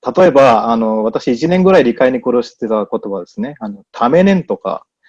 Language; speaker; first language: Japanese; non-native, fluent; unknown